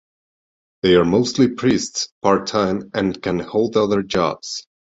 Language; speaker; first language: English; non-native, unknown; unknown